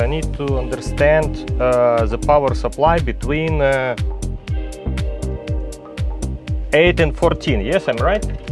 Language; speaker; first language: English; non-native, learner; Russian